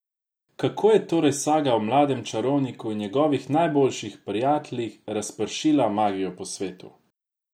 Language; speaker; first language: Slovenian; non-native, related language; Croatian